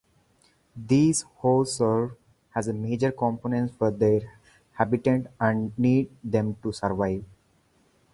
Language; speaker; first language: English; non-native, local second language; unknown